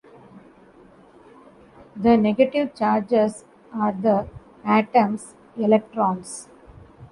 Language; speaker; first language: English; non-native, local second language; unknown